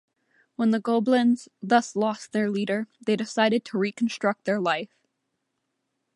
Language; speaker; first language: English; native; English